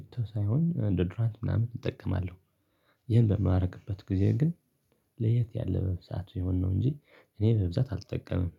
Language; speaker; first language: Amharic; non-native, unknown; Tigrinya